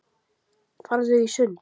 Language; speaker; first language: Icelandic; native; Icelandic